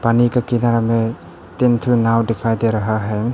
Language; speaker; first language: Hindi; non-native, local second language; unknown